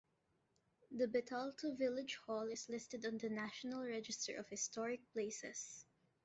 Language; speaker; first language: English; non-native, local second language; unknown